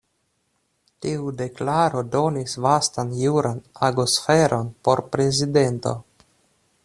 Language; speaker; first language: Esperanto; non-native, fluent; Russian